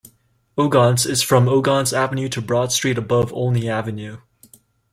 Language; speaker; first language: English; native; English